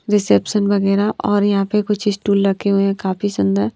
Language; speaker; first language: Hindi; non-native, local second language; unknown